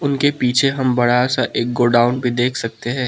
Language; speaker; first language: Hindi; non-native, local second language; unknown